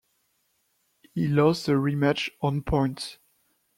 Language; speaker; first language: English; non-native, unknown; French